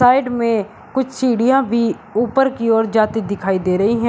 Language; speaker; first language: Hindi; native; Hindi